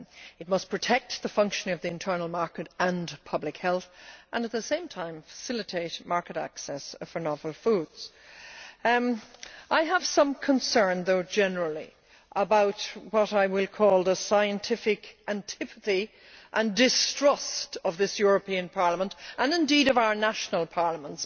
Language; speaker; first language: English; native; English